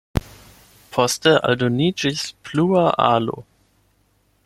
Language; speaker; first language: Esperanto; non-native, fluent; German